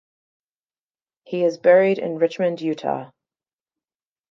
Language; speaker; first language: English; native; English